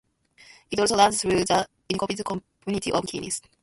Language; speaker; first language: English; non-native, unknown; Japanese